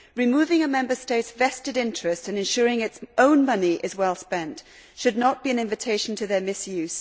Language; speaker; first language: English; native; English